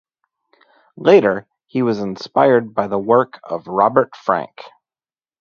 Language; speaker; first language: English; native; English